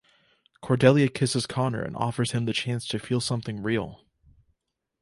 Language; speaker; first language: English; native; English